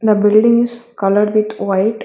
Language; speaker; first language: English; non-native, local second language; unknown